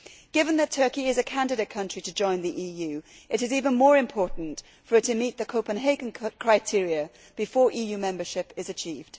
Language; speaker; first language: English; native; English